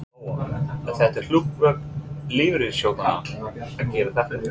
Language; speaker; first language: Icelandic; non-native, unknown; English